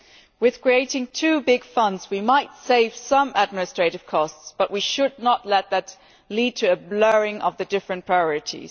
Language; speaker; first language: English; non-native, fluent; German